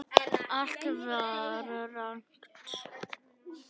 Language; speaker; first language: Icelandic; native; Icelandic